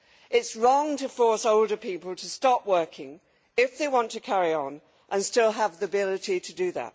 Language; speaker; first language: English; native; English